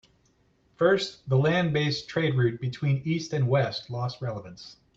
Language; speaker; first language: English; native; English